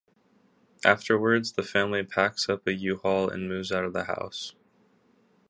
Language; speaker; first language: English; native; English